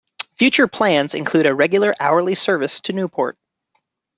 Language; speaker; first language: English; native; English